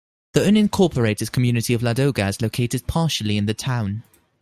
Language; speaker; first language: English; non-native, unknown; Dutch